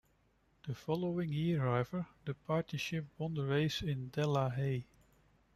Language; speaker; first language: English; non-native, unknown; Dutch